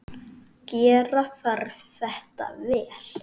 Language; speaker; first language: Icelandic; native; Icelandic